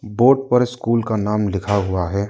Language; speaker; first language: Hindi; non-native, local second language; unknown